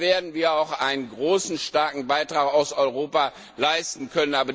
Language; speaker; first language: German; non-native, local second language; Luxembourgish